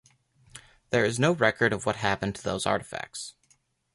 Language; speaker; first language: English; native; English